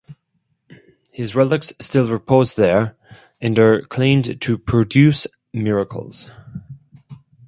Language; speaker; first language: English; non-native, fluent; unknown